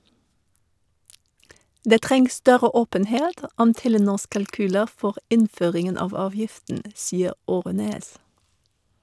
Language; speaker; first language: Norwegian; non-native, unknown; German